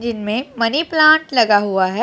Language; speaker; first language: Hindi; non-native, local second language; Punjabi